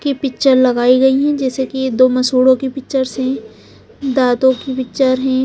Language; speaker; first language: Hindi; non-native, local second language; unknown